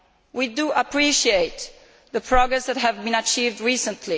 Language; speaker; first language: English; non-native, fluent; Italian